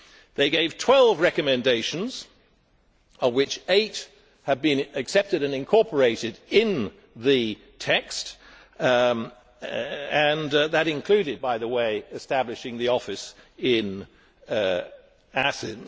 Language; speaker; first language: English; native; English